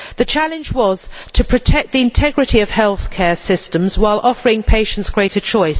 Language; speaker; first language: English; native; English